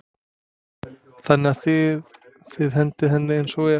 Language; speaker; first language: Icelandic; non-native, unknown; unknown